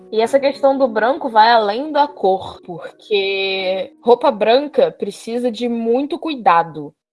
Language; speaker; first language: Portuguese; native; Portuguese